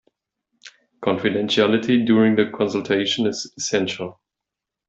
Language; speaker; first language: English; non-native, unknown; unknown